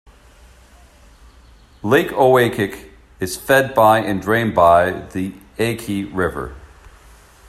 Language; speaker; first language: English; native; English